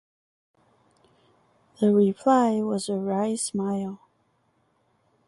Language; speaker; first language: English; native; English